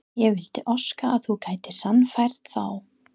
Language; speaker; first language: Icelandic; non-native, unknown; English